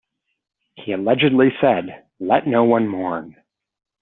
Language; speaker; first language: English; native; English